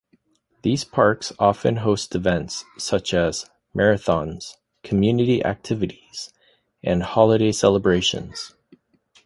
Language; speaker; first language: English; native; English